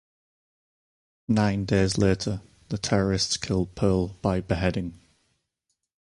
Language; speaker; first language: English; native; English